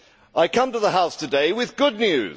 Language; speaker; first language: English; native; English